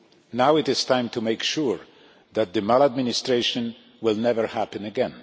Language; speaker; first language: English; non-native, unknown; Polish